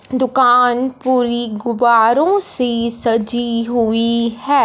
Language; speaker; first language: Hindi; non-native, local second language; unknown